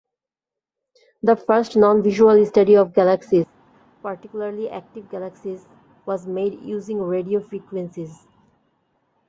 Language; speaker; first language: English; non-native, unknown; Bangla